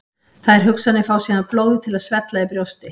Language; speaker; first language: Icelandic; native; Icelandic